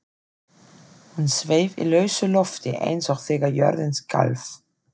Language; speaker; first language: Icelandic; non-native, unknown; German